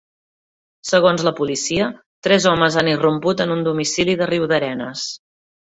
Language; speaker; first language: Catalan; native; Catalan